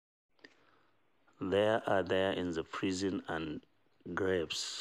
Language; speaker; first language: English; non-native, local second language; Hausa